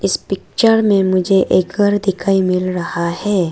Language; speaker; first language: Hindi; non-native, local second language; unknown